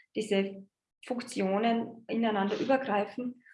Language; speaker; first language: German; native; German